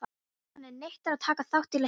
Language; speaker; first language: Icelandic; non-native, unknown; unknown